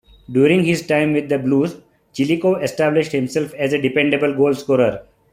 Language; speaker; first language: English; non-native, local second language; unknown